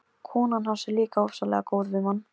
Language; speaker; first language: Icelandic; non-native, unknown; Polish